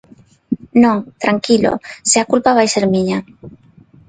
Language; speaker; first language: Galician; non-native, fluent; Spanish